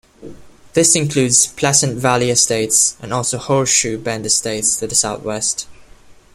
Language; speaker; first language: English; non-native, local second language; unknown